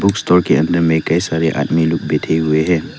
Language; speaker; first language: Hindi; non-native, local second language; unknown